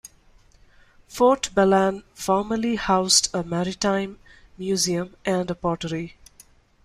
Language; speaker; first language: English; non-native, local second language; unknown